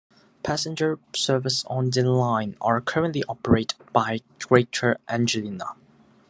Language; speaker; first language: English; non-native, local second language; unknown